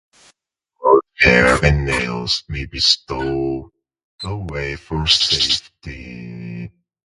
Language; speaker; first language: English; non-native, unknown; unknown